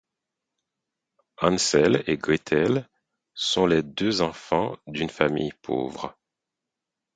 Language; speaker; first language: French; non-native, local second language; Haitian Creole